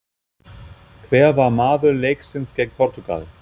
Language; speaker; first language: Icelandic; non-native, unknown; German